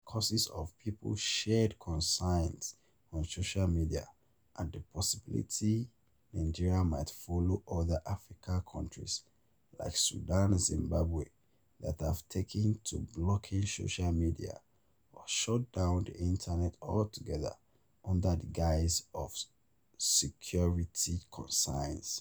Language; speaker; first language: English; non-native, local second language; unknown